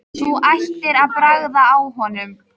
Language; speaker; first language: Icelandic; native; Icelandic